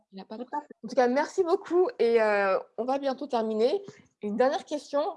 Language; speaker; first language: French; native; French